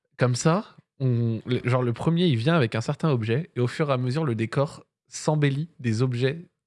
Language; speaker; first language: French; native; French